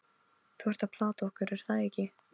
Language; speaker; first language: Icelandic; non-native, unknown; Polish